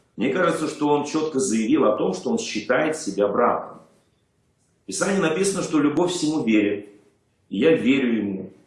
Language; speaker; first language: Russian; native; Russian